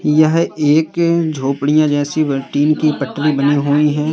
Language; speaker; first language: Hindi; native; Hindi